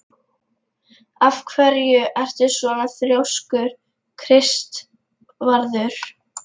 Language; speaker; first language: Icelandic; non-native, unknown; Lithuanian